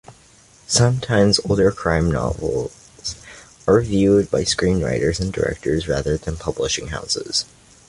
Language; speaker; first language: English; native; English